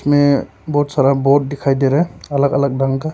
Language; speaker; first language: Hindi; non-native, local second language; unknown